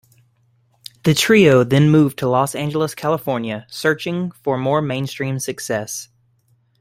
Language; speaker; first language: English; native; English